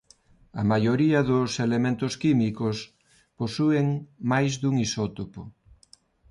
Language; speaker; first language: Galician; non-native, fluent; Spanish